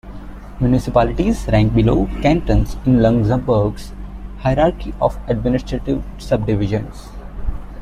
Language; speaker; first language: English; non-native, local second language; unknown